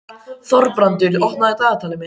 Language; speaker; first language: Icelandic; native; Icelandic